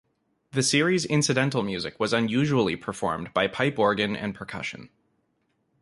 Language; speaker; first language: English; native; English